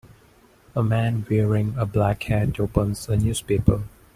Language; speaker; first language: English; non-native, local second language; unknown